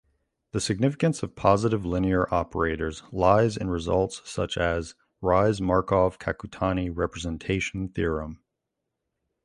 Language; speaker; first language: English; native; English